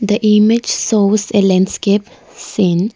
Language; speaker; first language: English; non-native, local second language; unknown